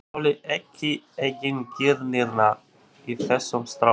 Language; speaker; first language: Icelandic; non-native, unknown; Albanian